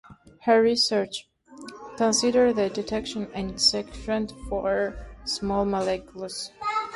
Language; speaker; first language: English; non-native, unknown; Turkmen